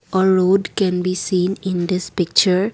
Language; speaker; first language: English; non-native, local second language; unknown